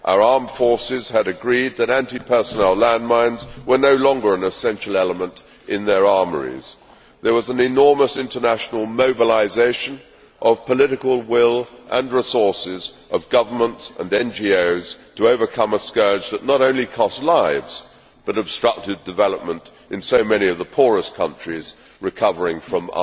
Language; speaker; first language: English; native; English